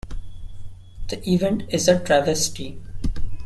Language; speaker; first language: English; non-native, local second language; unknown